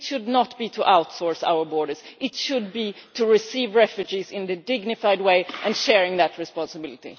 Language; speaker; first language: English; non-native, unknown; Swedish